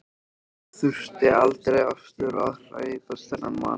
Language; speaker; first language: Icelandic; native; Icelandic